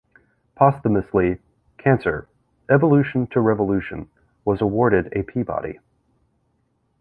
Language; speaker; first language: English; native; English